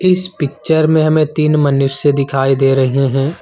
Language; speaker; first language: Hindi; non-native, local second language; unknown